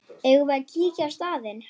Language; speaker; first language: Icelandic; non-native, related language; Swedish